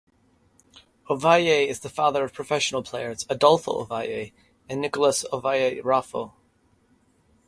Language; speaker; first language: English; native; English